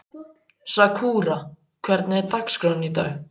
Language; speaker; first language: Icelandic; native; Icelandic